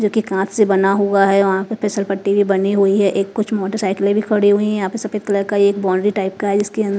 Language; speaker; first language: Hindi; non-native, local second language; Punjabi